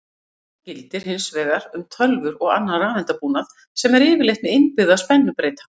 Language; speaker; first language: Icelandic; native; Icelandic